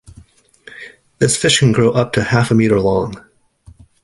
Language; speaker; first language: English; native; English